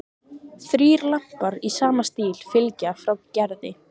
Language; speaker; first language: Icelandic; native; Icelandic